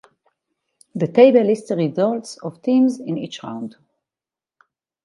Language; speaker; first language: English; non-native, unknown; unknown